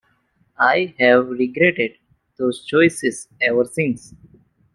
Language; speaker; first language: English; non-native, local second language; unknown